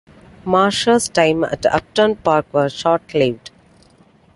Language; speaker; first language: English; non-native, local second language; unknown